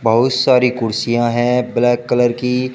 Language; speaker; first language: Hindi; native; Hindi